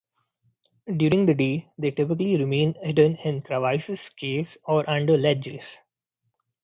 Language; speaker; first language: English; non-native, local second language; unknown